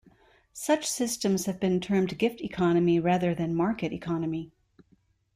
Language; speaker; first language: English; native; English